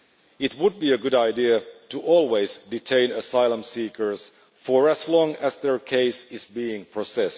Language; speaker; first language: English; non-native, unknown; Finnish